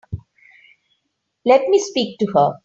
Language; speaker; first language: English; non-native, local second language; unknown